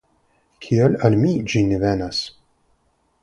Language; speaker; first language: Esperanto; non-native, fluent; Russian